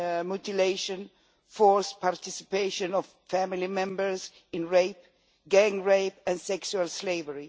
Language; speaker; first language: English; non-native, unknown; Swedish